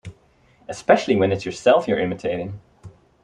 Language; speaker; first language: English; non-native, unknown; Dutch